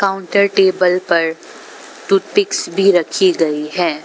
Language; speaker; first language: Hindi; non-native, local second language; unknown